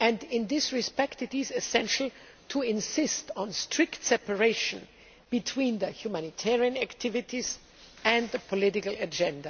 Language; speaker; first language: English; non-native, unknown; German